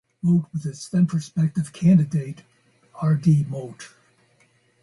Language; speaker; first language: English; native; English